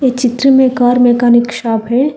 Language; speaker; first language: Hindi; non-native, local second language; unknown